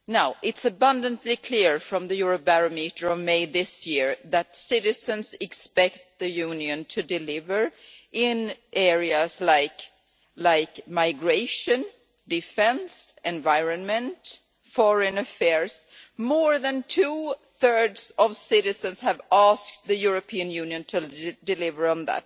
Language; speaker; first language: English; non-native, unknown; Swedish